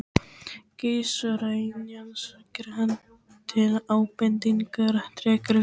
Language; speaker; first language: Icelandic; native; Icelandic